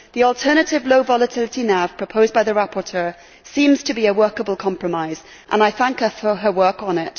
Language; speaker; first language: English; native; English